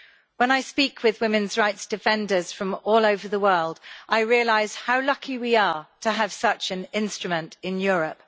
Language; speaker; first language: English; native; English